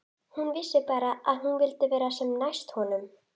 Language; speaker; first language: Icelandic; native; Icelandic